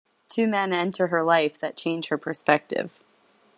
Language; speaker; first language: English; native; English